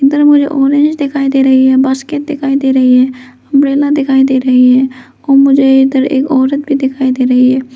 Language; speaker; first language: Hindi; non-native, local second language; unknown